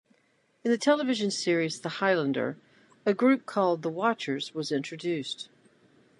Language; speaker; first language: English; native; English